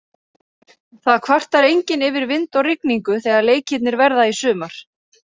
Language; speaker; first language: Icelandic; native; Icelandic